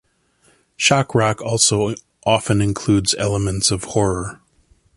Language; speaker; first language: English; native; English